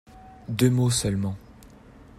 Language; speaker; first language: French; native; French